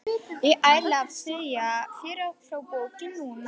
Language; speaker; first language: Icelandic; non-native, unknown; Polish